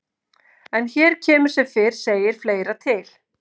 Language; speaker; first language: Icelandic; native; Icelandic